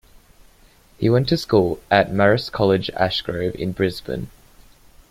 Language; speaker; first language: English; native; English